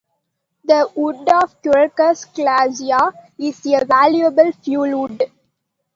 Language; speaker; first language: English; non-native, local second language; Tamil